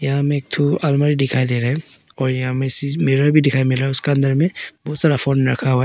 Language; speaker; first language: Hindi; early bilingual, other home language; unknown